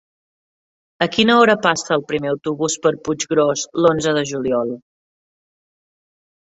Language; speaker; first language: Catalan; native; Catalan